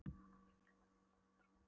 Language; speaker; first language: Icelandic; non-native, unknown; Polish